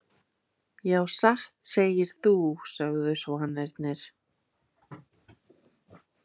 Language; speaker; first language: Icelandic; native; Icelandic